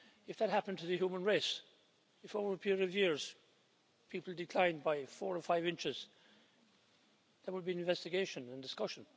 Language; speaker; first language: English; native; English